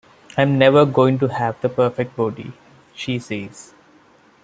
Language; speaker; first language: English; non-native, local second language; Malayalam